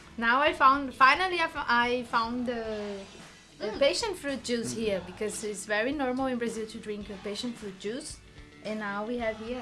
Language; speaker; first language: English; non-native, fluent; Portuguese